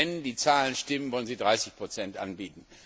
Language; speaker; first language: German; non-native, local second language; Luxembourgish